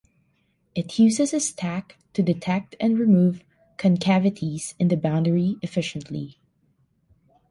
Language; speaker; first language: English; non-native, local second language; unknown